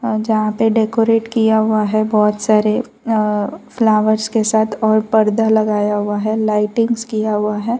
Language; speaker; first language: Hindi; non-native, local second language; Gujarati